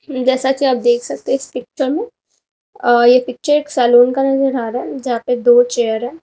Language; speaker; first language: Hindi; native; Hindi